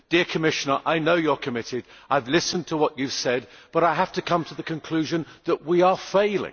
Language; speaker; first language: English; native; English